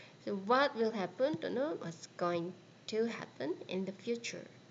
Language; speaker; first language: English; non-native, fluent; Korean